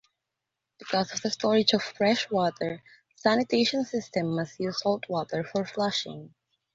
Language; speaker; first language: English; non-native, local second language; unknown